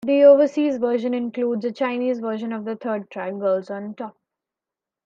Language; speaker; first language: English; non-native, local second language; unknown